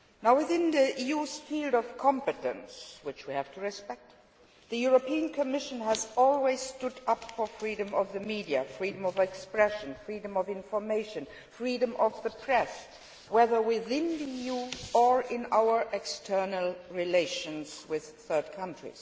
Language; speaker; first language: English; non-native, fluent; Luxembourgish